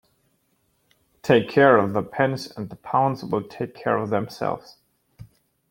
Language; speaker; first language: English; non-native, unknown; German